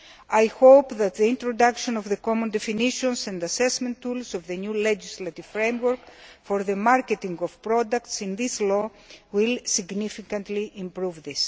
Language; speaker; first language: English; non-native, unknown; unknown